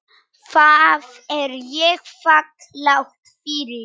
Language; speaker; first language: Icelandic; non-native, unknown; Polish